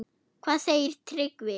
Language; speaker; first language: Icelandic; non-native, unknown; German